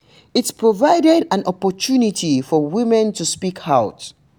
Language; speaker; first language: English; non-native, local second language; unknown